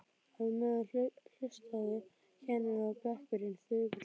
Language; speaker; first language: Icelandic; native; Icelandic